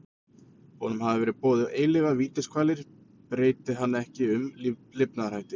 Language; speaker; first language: Icelandic; native; Icelandic